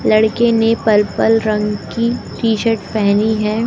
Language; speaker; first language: Hindi; native; Hindi